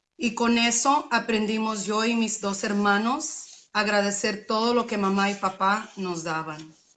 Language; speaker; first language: Spanish; early bilingual, other home language; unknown